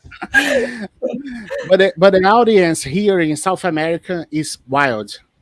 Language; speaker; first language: English; non-native, fluent; Portuguese